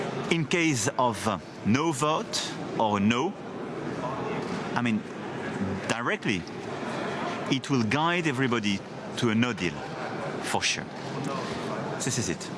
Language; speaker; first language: English; non-native, fluent; French